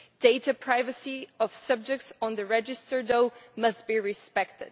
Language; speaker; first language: English; non-native, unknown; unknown